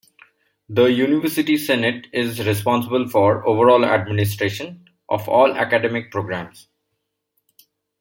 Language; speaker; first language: English; non-native, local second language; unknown